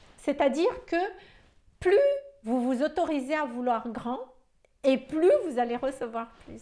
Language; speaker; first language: French; non-native, local second language; Malagasy